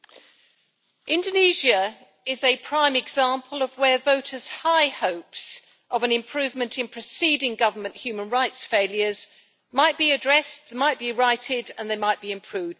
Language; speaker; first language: English; native; English